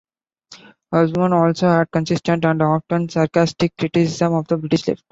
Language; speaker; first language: English; non-native, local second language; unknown